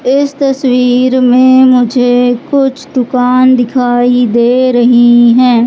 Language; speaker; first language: Hindi; native; Hindi